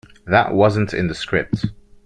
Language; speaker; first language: English; non-native, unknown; French